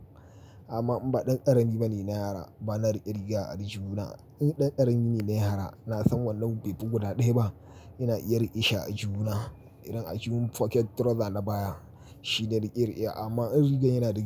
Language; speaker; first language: Hausa; native; Hausa